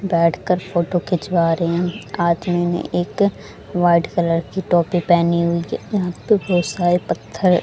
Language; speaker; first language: Hindi; native; Hindi